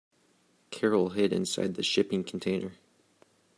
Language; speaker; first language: English; native; English